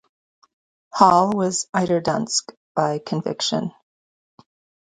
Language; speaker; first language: English; native; English